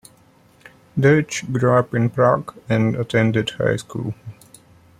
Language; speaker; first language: English; non-native, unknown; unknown